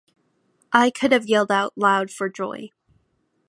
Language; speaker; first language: English; native; English